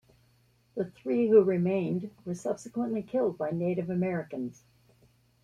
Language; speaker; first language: English; native; English